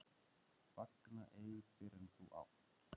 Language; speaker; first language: Icelandic; native; Icelandic